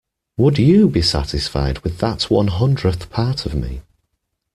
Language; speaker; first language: English; native; English